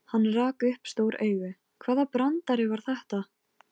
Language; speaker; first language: Icelandic; non-native, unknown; Polish